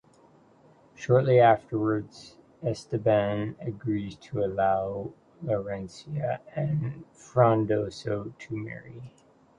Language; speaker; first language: English; native; English